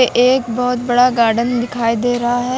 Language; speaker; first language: Hindi; native; Hindi